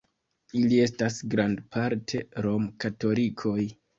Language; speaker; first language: Esperanto; non-native, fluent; Kinyarwanda